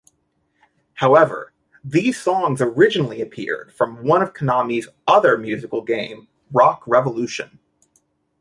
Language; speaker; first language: English; native; English